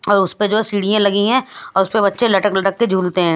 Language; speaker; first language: Hindi; native; Hindi